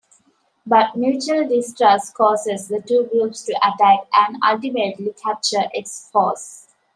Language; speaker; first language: English; native; English